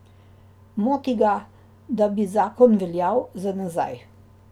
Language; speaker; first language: Slovenian; native; Slovenian